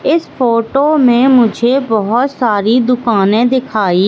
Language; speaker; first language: Hindi; native; Hindi